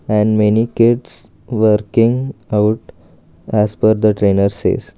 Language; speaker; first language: English; non-native, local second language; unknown